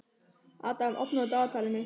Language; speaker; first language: Icelandic; non-native, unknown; German